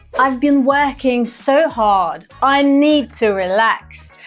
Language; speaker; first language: English; non-native, fluent; Russian